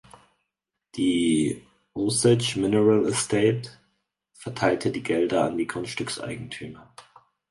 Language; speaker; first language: German; native; German